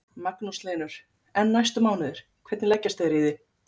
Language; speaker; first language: Icelandic; native; Icelandic